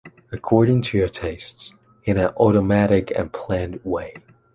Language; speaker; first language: English; non-native, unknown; Chinese